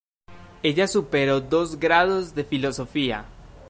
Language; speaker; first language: Spanish; native; Spanish